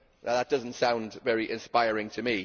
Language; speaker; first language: English; native; English